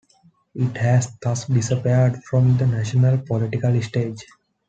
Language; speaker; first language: English; non-native, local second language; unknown